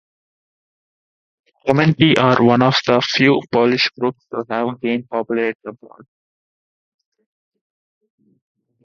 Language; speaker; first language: English; non-native, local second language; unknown